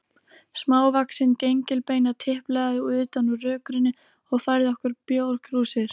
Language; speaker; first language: Icelandic; native; Icelandic